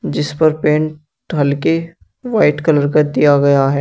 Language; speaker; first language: Hindi; native; Hindi